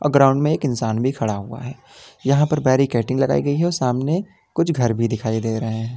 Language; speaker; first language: Hindi; native; Hindi